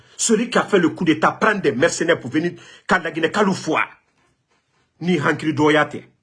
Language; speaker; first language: French; non-native, local second language; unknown